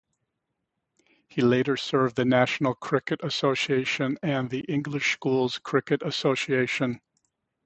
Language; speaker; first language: English; native; English